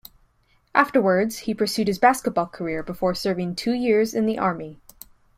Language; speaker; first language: English; native; English